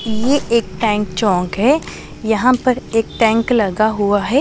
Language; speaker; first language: Hindi; non-native, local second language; Punjabi